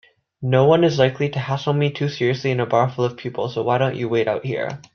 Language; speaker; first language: English; native; English